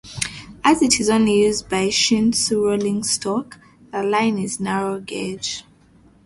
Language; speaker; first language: English; native; English